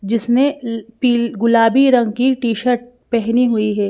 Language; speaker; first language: Hindi; native; Hindi